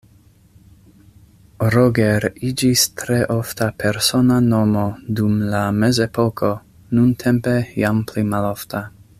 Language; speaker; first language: Esperanto; non-native, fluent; English